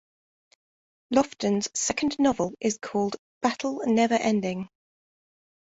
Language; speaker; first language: English; native; English